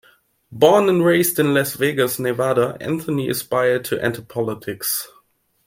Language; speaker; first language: English; non-native, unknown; German